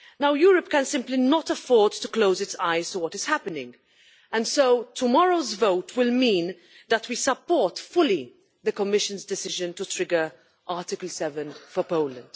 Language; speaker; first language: English; non-native, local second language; Maltese